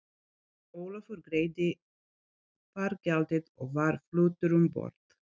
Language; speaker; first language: Icelandic; non-native, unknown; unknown